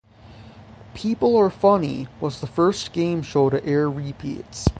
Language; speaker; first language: English; native; English